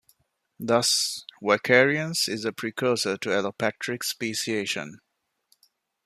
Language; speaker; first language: English; non-native, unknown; Divehi